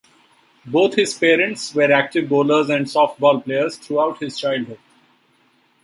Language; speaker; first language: English; non-native, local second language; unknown